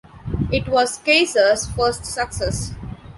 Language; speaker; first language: English; non-native, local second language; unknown